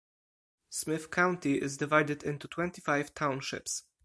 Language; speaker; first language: English; non-native, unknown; Polish